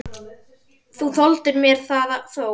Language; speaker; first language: Icelandic; native; Icelandic